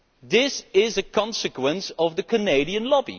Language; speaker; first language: English; non-native, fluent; Dutch